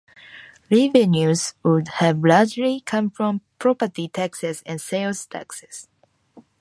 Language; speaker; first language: English; non-native, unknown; Japanese